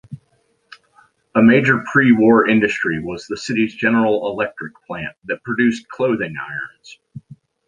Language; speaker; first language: English; native; English